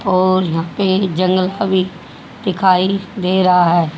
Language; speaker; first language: Hindi; native; Hindi